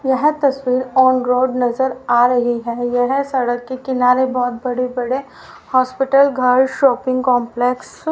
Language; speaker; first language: Hindi; native; Hindi